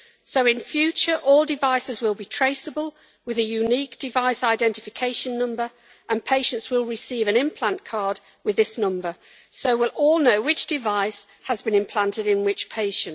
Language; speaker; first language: English; native; English